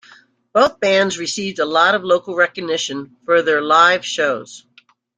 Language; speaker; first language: English; native; English